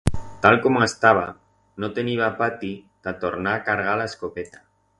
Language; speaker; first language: Aragonese; non-native, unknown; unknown